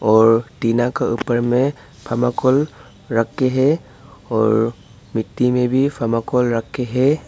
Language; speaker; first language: Hindi; non-native, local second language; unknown